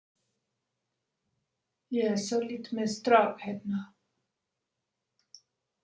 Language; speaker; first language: Icelandic; non-native, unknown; English